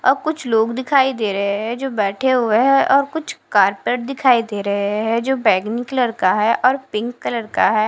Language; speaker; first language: Hindi; non-native, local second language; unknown